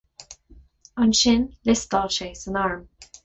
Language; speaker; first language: Irish; non-native, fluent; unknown